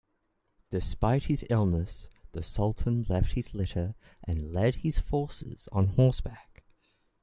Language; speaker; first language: English; native; English